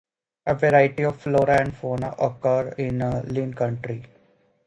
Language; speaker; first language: English; native; English